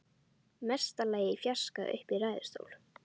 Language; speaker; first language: Icelandic; native; Icelandic